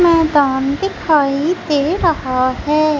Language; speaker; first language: Hindi; native; Hindi